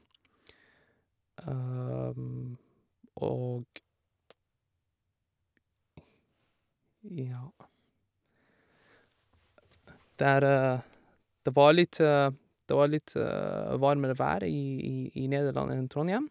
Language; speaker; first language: Norwegian; non-native, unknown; Persian